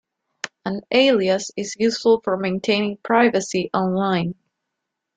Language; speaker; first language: English; non-native, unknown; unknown